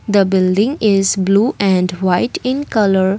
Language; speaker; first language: English; non-native, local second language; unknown